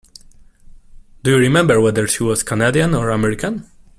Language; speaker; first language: English; non-native, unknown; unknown